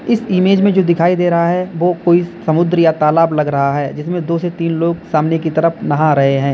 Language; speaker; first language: Hindi; native; Hindi